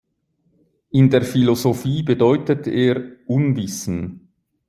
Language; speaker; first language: German; native; German